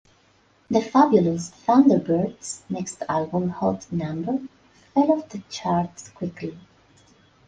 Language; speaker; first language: English; non-native, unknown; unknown